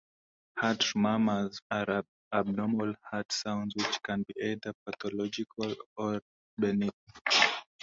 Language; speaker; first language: English; non-native, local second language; Swahili